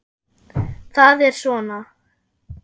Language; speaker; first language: Icelandic; non-native, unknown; German